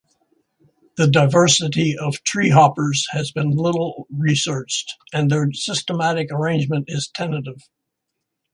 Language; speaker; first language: English; native; English